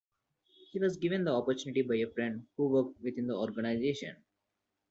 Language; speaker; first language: English; non-native, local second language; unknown